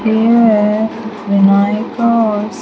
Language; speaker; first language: English; non-native, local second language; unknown